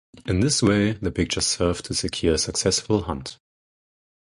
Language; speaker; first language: English; non-native, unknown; German